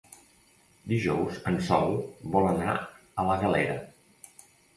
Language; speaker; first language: Catalan; native; Catalan